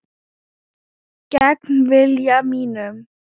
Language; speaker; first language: Icelandic; non-native, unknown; Thai